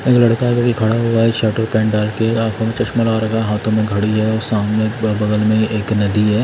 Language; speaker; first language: Hindi; native; Hindi